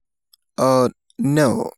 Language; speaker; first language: English; non-native, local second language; Yoruba